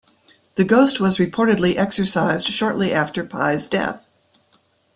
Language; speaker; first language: English; native; English